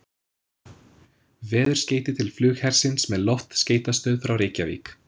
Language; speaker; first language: Icelandic; non-native, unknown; English